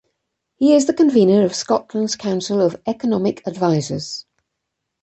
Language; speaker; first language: English; native; English